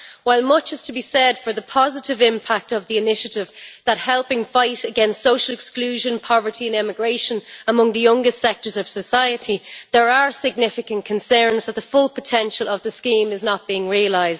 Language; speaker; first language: English; native; English